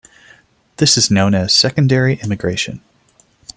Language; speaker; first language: English; non-native, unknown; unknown